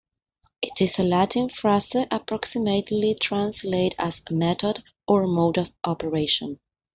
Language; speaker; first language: English; non-native, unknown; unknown